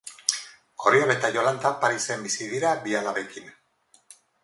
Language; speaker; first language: Basque; non-native, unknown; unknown